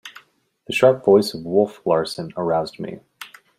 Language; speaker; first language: English; native; English